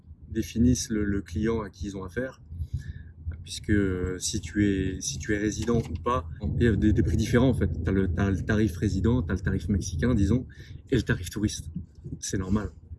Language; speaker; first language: French; native; French